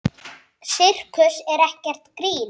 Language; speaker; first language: Icelandic; native; Icelandic